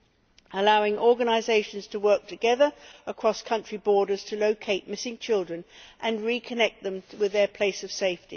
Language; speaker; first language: English; native; English